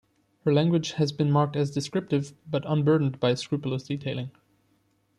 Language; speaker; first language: English; non-native, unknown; German